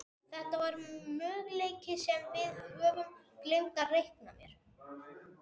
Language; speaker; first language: Icelandic; non-native, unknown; Spanish